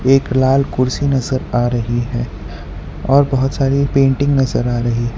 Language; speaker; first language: Hindi; non-native, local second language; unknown